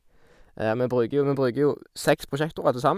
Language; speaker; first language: Norwegian; native; Norwegian